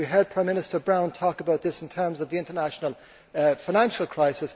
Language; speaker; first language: English; native; English